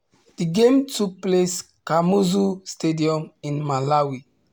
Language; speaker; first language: English; non-native, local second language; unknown